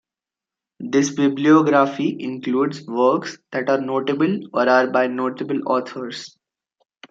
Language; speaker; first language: English; non-native, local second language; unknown